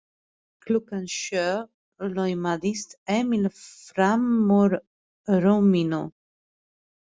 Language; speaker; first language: Icelandic; non-native, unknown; Polish